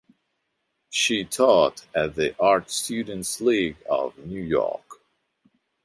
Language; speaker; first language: English; non-native, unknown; Russian